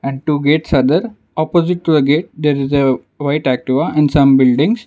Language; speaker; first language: English; non-native, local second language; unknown